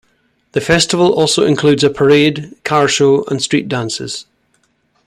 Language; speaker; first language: English; native; English